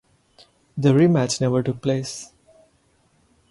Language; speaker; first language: English; non-native, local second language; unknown